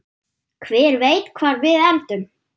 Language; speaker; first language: Icelandic; non-native, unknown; German